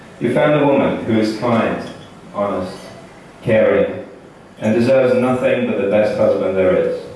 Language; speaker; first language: English; non-native, fluent; Russian